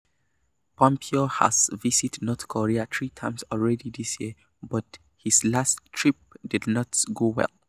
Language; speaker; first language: English; non-native, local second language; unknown